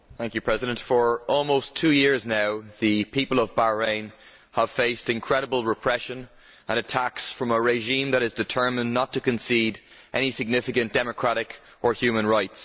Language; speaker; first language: English; native; English